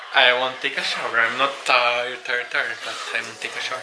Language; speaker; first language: English; non-native, learner; Portuguese